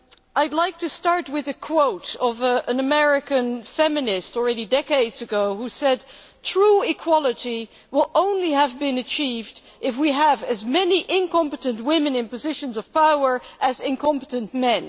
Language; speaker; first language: English; non-native, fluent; Dutch